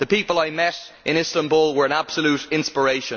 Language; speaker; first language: English; native; English